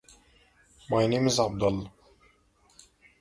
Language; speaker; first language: English; native; English